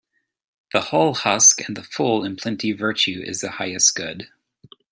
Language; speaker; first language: English; native; English